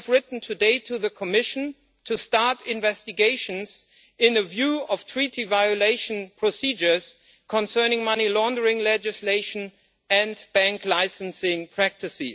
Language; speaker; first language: English; non-native, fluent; German